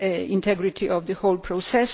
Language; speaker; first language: English; non-native, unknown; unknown